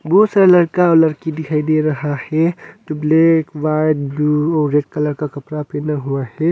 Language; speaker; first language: Hindi; non-native, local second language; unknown